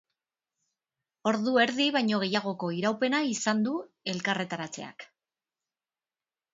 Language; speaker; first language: Basque; non-native, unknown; Spanish